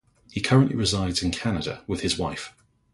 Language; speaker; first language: English; native; English